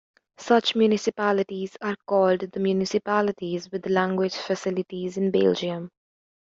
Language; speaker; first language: English; native; English